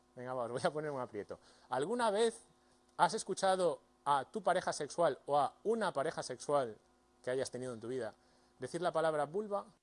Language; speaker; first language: Spanish; native; Spanish